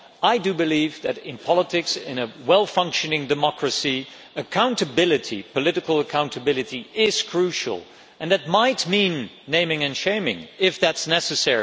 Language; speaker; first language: English; non-native, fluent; Dutch